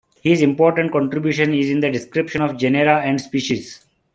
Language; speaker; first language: English; non-native, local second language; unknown